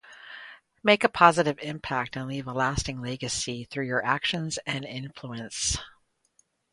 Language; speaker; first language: English; native; English